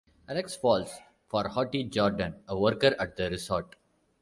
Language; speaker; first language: English; non-native, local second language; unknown